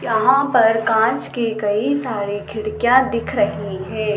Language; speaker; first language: Hindi; native; Hindi